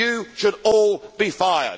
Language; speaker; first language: English; native; English